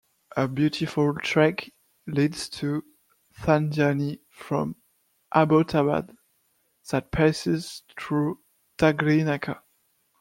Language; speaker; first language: English; non-native, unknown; French